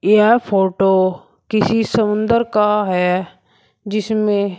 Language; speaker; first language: Hindi; native; Hindi